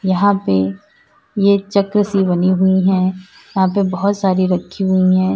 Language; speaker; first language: Hindi; native; Hindi